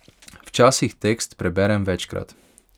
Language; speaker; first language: Slovenian; non-native, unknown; Hungarian